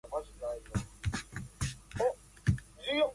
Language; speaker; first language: English; non-native, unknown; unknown